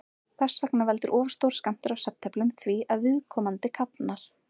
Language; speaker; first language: Icelandic; native; Icelandic